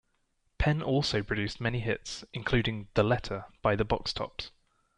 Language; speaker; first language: English; native; English